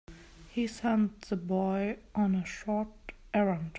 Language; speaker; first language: English; non-native, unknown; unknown